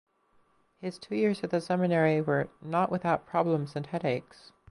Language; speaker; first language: English; native; English